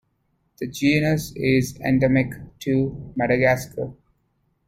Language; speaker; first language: English; native; English